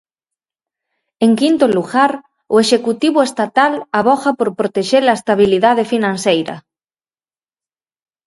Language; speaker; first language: Galician; native; Galician